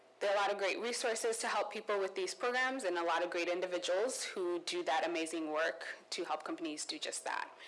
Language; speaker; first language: English; non-native, local second language; Kikuyu